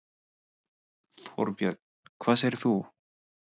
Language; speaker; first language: Icelandic; non-native, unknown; English